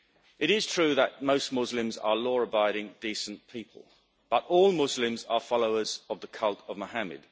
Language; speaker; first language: English; native; English